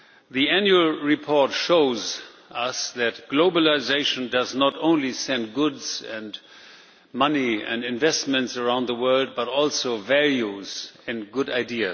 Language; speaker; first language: English; non-native, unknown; German